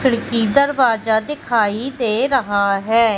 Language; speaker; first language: Hindi; native; Hindi